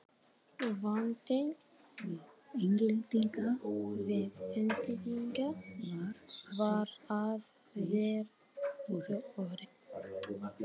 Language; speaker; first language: Icelandic; non-native, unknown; Arabic